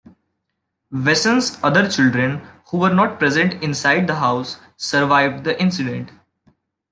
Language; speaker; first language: English; non-native, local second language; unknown